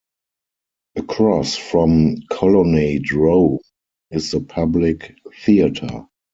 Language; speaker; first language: English; non-native, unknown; German